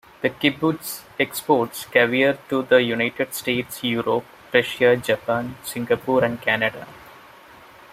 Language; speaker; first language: English; non-native, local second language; Malayalam